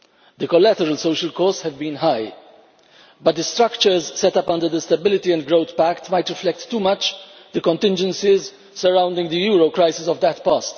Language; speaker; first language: English; non-native, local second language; Maltese